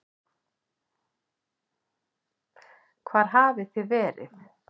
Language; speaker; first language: Icelandic; native; Icelandic